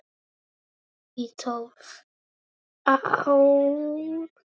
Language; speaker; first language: Icelandic; non-native, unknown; Polish